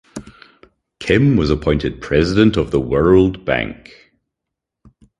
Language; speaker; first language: English; native; English